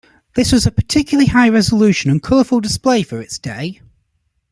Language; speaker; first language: English; native; English